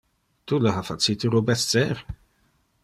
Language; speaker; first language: Interlingua; non-native, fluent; Dutch